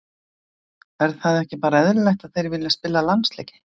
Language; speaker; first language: Icelandic; native; Icelandic